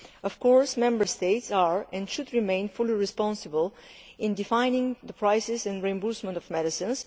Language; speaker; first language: English; non-native, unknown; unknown